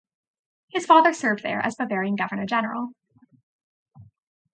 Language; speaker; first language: English; native; English